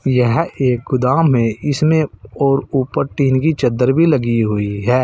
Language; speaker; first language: Hindi; native; Hindi